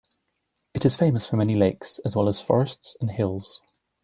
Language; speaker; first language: English; native; English